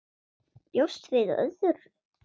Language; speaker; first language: Icelandic; non-native, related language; Swedish